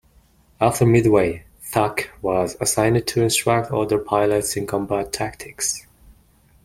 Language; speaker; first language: English; non-native, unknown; Mongolian